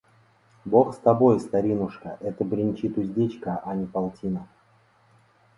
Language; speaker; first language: Russian; native; Russian